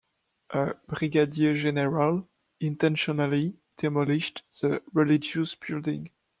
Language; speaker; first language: English; non-native, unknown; French